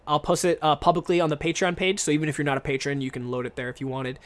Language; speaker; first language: English; native; English